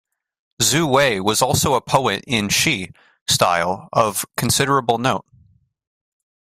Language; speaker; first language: English; native; English